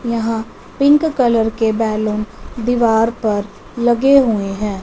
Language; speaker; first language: Hindi; non-native, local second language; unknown